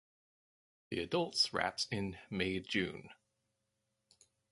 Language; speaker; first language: English; native; English